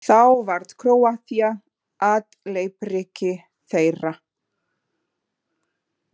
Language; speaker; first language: Icelandic; non-native, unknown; Portuguese